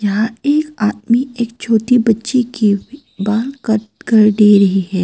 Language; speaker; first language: Hindi; non-native, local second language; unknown